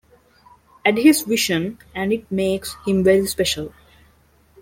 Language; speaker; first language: English; non-native, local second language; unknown